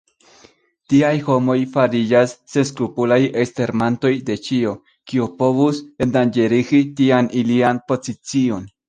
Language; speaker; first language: Esperanto; non-native, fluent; Spanish